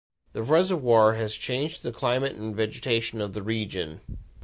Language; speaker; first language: English; native; English